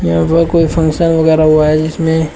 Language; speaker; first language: Hindi; native; Hindi